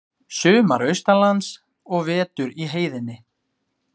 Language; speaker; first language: Icelandic; native; Icelandic